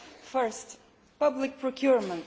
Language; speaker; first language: English; non-native, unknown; Bulgarian